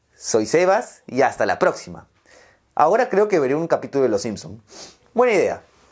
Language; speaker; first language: Spanish; native; Spanish